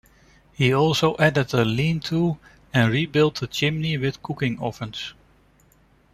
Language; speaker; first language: English; non-native, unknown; Dutch